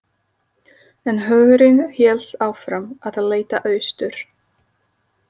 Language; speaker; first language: Icelandic; non-native, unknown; Slovak